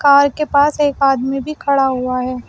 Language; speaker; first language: Hindi; native; Hindi